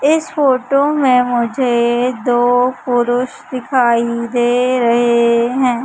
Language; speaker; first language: Hindi; native; Hindi